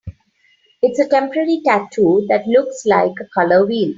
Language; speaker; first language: English; non-native, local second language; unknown